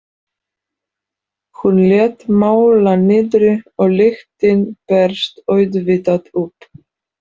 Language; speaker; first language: Icelandic; non-native, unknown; Polish